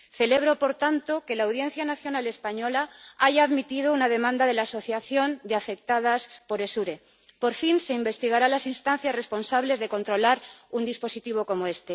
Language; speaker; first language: Spanish; native; Spanish